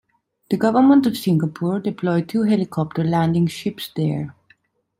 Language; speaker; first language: English; non-native, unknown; Italian